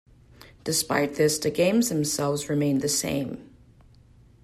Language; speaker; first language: English; native; English